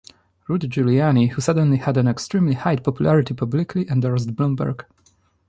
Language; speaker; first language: English; non-native, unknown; Polish